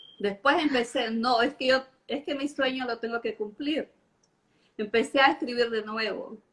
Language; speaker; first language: Spanish; native; Spanish